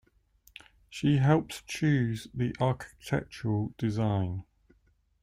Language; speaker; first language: English; native; English